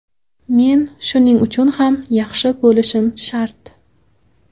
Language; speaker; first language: Uzbek; non-native, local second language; Kara-Kalpak